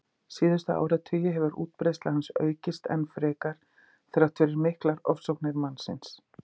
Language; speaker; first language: Icelandic; native; Icelandic